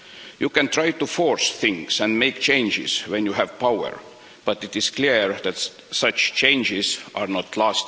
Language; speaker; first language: English; non-native, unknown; Estonian